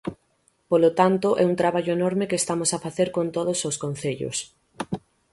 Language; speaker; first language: Galician; native; Galician